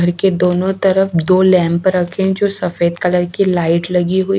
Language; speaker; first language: Hindi; native; Hindi